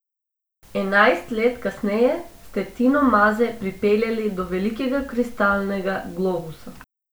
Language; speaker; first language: Slovenian; non-native, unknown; Macedonian